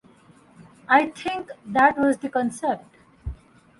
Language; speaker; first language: English; non-native, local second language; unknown